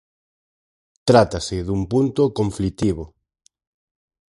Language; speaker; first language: Galician; native; Galician